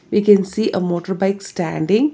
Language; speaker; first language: English; non-native, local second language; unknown